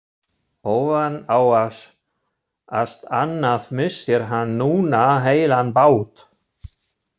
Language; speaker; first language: Icelandic; non-native, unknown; German